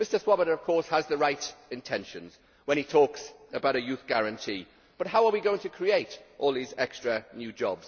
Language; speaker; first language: English; native; English